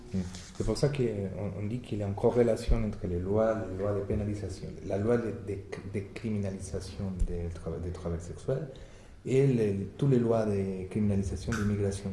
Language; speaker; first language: French; non-native, fluent; Spanish